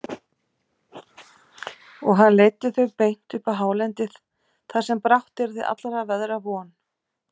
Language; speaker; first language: Icelandic; native; Icelandic